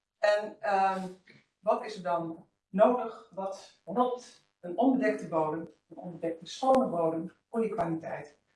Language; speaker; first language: Dutch; native; Dutch